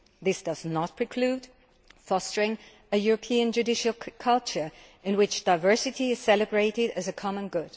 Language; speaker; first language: English; non-native, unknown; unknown